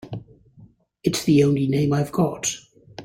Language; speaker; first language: English; native; English